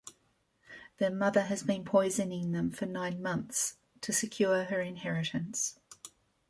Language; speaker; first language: English; native; English